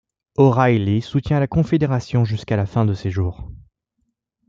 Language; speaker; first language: French; native; French